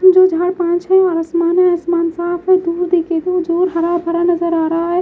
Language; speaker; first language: Hindi; native; Hindi